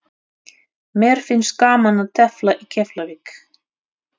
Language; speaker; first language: Icelandic; non-native, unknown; Russian